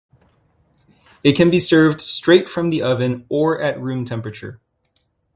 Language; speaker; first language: English; non-native, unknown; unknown